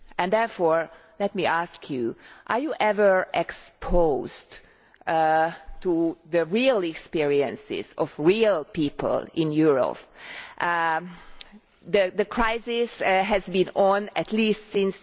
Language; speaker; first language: English; non-native, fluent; Hungarian